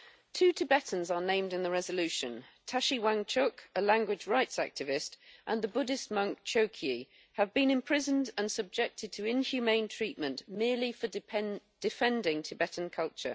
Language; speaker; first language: English; native; English